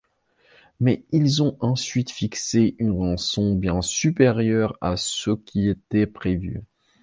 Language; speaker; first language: French; non-native, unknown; Belarusian